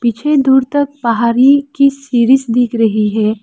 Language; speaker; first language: Hindi; non-native, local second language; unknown